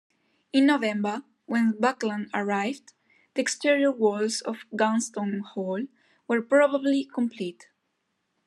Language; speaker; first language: English; non-native, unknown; Spanish